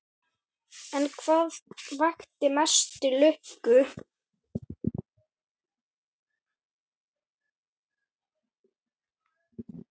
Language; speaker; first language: Icelandic; native; Icelandic